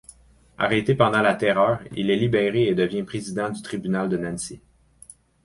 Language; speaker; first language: French; native; French